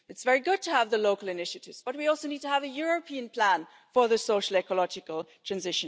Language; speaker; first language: English; non-native, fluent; German